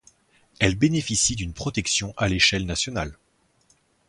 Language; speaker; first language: French; native; French